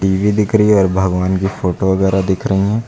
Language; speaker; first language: Hindi; native; Hindi